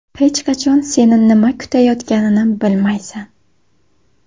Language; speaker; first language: Uzbek; native; Uzbek